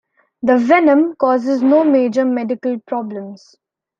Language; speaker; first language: English; non-native, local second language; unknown